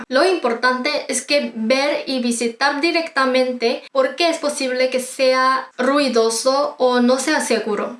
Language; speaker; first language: Spanish; non-native, fluent; Korean